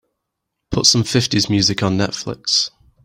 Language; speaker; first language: English; native; English